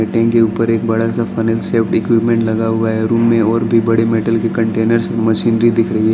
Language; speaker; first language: Hindi; non-native, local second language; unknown